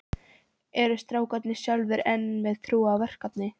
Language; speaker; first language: Icelandic; non-native, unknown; Polish